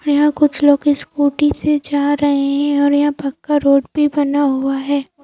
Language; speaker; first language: Hindi; native; Hindi